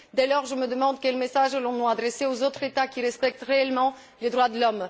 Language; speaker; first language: French; non-native, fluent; Bulgarian